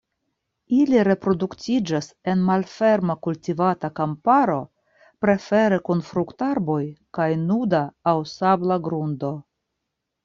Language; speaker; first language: Esperanto; non-native, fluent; Russian